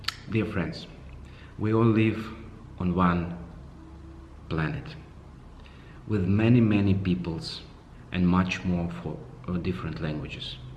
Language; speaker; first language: English; non-native, fluent; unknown